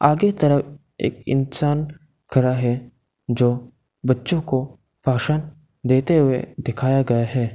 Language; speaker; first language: Hindi; non-native, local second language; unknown